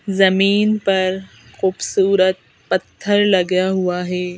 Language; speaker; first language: Hindi; native; Hindi